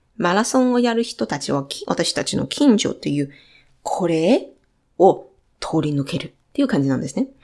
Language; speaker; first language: Japanese; non-native, fluent; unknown